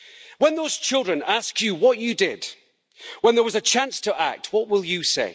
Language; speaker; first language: English; native; English